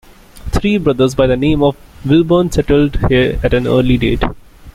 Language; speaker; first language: English; non-native, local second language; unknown